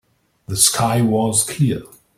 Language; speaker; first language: English; non-native, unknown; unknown